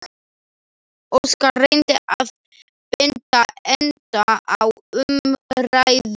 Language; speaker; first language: Icelandic; non-native, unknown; Slovak